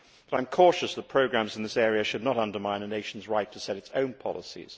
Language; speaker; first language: English; native; English